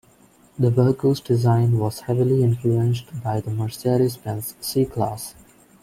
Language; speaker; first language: English; non-native, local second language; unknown